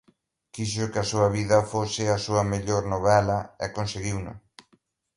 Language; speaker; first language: Galician; native; Galician